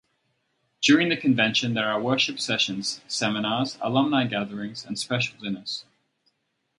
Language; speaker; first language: English; native; English